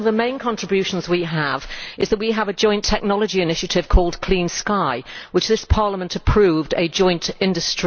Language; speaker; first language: English; native; English